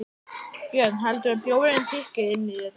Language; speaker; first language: Icelandic; native; Icelandic